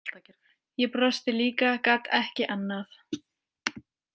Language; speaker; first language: Icelandic; non-native, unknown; French